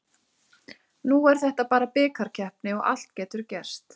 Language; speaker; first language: Icelandic; native; Icelandic